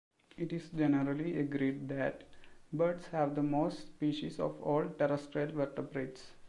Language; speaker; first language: English; non-native, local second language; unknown